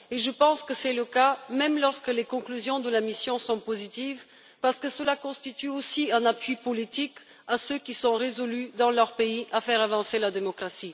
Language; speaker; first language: French; non-native, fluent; Bulgarian